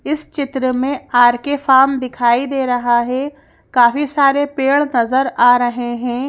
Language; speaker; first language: Hindi; native; Hindi